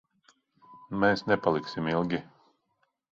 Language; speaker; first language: Latvian; non-native, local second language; Russian